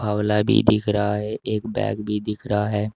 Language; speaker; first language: Hindi; native; Hindi